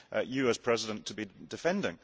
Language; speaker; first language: English; early bilingual, heritage; English